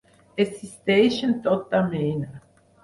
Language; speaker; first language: Catalan; non-native, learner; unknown